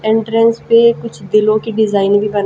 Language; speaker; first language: Hindi; native; Hindi